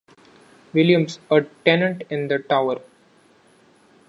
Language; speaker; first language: English; non-native, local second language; Marathi